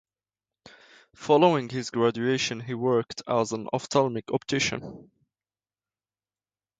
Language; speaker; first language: English; non-native, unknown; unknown